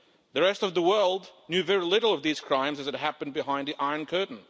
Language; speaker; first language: English; non-native, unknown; Lithuanian